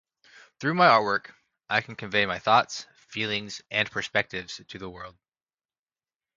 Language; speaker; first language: English; native; English